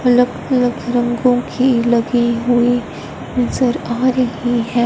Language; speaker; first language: Hindi; non-native, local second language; Punjabi